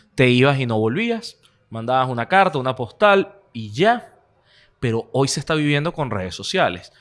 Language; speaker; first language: Spanish; native; Spanish